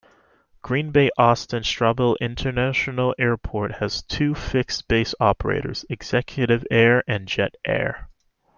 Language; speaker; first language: English; native; English